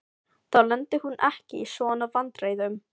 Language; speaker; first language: Icelandic; non-native, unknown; Filipino